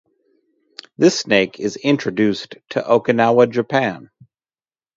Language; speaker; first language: English; native; English